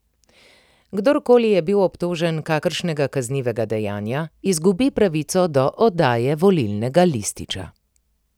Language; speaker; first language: Slovenian; native; Slovenian